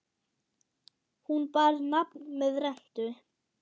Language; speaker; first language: Icelandic; non-native, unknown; German